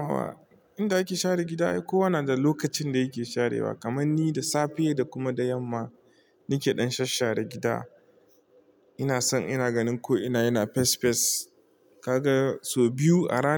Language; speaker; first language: Hausa; non-native, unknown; Igbo